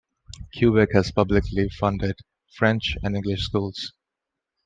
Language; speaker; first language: English; non-native, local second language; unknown